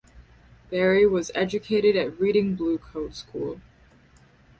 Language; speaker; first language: English; native; English